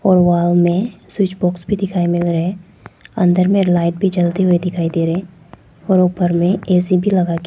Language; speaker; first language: Hindi; non-native, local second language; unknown